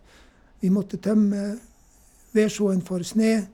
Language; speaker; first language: Norwegian; native; Norwegian